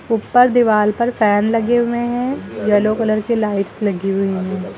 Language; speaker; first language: Hindi; native; Hindi